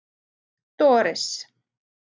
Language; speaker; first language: Icelandic; native; Icelandic